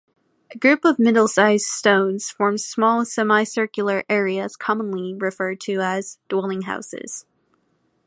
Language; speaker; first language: English; native; English